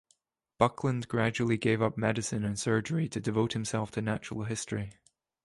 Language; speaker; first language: English; native; English